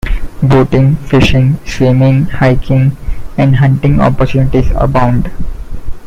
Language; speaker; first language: English; non-native, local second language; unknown